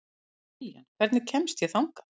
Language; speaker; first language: Icelandic; native; Icelandic